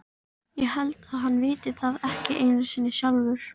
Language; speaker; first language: Icelandic; native; Icelandic